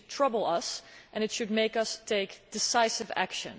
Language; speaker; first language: English; non-native, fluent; Dutch